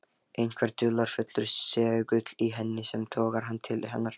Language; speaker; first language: Icelandic; non-native, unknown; Lithuanian